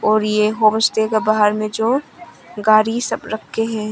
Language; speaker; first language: Hindi; non-native, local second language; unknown